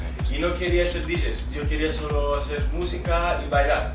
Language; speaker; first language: Spanish; non-native, related language; Italian